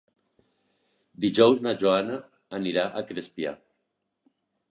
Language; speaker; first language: Catalan; native; Catalan